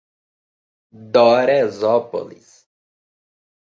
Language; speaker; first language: Portuguese; native; Portuguese